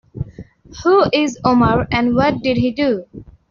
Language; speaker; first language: English; non-native, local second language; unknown